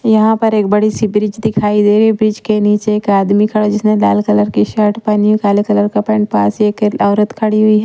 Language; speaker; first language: Hindi; native; Hindi